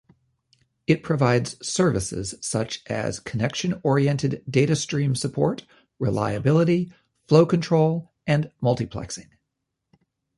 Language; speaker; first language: English; native; English